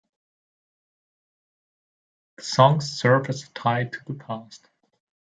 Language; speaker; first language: English; non-native, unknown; German